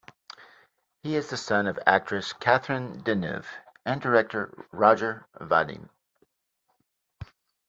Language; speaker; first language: English; native; English